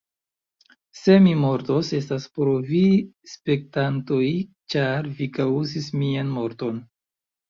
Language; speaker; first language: Esperanto; non-native, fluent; Chinese